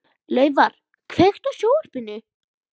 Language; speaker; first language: Icelandic; native; Icelandic